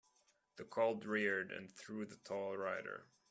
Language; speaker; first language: English; non-native, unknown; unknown